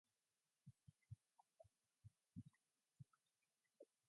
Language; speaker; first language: English; non-native, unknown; Mongolian